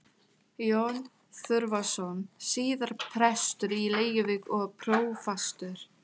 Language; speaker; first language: Icelandic; non-native, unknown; Thai